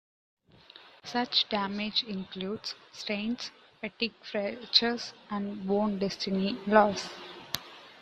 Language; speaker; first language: English; native; English